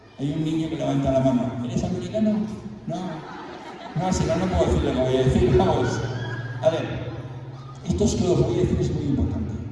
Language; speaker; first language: Spanish; native; Spanish